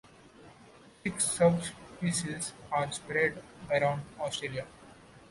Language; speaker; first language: English; non-native, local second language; Marathi